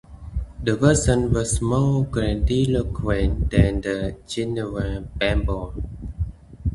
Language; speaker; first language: English; native; English